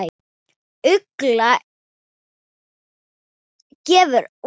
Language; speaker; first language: Icelandic; non-native, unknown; Thai